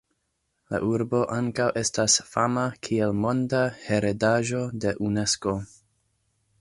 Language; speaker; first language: Esperanto; non-native, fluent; English